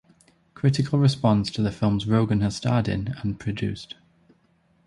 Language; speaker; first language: English; native; English